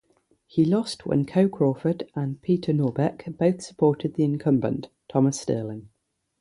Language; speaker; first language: English; native; English